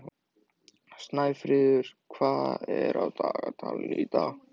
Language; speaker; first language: Icelandic; native; Icelandic